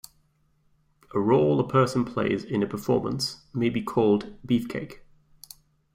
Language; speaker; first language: English; native; English